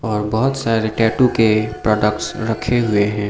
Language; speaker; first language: Hindi; non-native, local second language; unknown